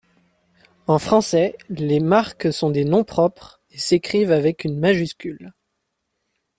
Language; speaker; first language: French; native; French